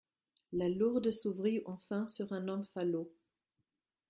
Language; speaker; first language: French; non-native, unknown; German